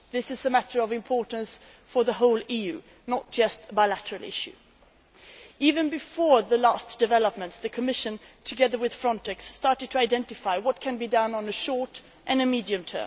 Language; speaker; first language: English; non-native, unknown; Swedish